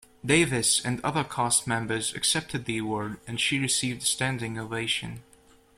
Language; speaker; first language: English; native; English